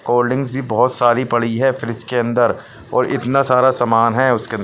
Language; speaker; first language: Hindi; non-native, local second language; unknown